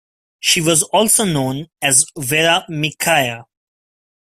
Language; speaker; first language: English; non-native, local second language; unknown